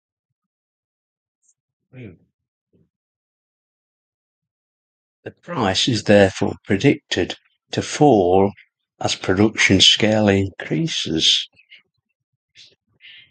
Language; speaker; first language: English; native; English